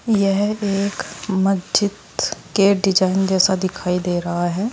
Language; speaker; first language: Hindi; native; Hindi